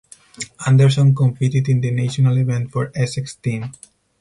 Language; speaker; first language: English; non-native, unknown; Spanish